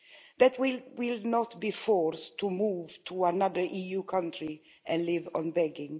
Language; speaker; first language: English; non-native, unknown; Swedish